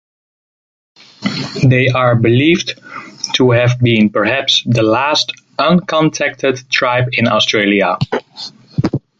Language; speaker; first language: English; native; English